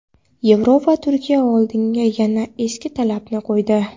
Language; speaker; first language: Uzbek; non-native, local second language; Kara-Kalpak